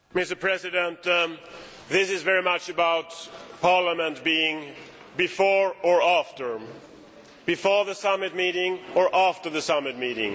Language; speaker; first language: English; non-native, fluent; Swedish